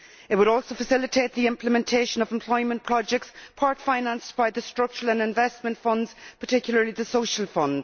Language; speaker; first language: English; native; English